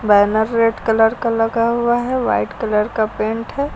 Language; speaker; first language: Hindi; native; Hindi